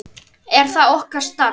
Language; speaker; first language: Icelandic; native; Icelandic